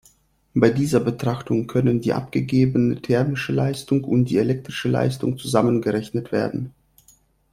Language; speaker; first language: German; non-native, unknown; Russian